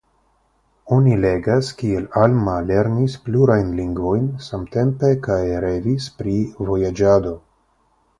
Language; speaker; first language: Esperanto; non-native, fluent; Russian